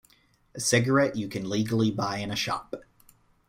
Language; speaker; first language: English; native; English